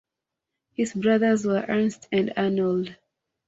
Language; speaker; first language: English; non-native, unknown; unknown